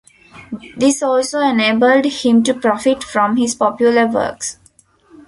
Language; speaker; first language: English; non-native, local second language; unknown